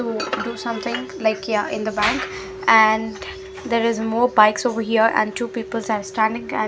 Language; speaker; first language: English; non-native, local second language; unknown